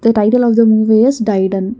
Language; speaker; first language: English; non-native, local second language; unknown